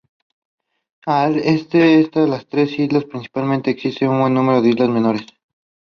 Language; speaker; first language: English; non-native, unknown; Spanish